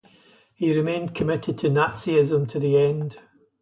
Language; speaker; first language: English; native; English